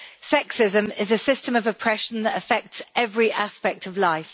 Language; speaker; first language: English; native; English